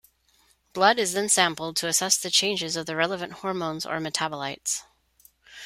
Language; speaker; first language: English; non-native, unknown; Spanish